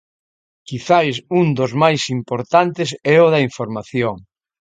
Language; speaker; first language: Galician; native; Galician